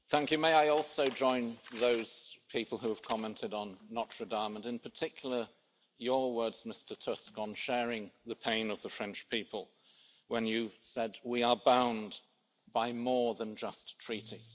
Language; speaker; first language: English; native; English